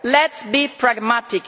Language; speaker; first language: English; non-native, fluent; Italian